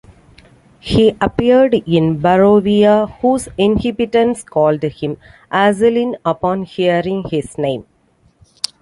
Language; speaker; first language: English; non-native, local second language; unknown